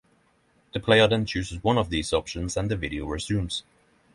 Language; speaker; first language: English; non-native, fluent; Norwegian